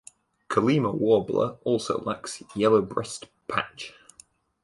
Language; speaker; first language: English; native; English